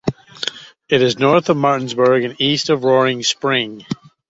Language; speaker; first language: English; native; English